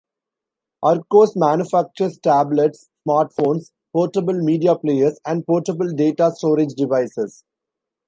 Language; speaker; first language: English; non-native, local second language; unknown